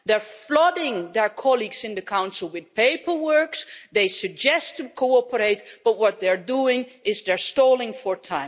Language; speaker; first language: English; non-native, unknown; Dutch